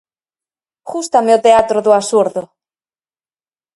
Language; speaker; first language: Galician; native; Galician